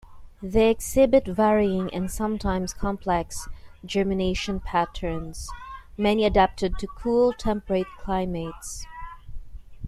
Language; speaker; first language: English; non-native, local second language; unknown